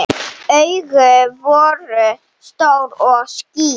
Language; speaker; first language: Icelandic; non-native, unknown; Slovenian